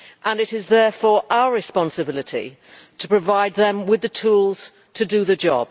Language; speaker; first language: English; native; English